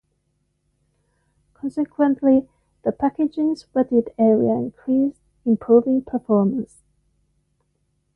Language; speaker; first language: English; non-native, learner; Finnish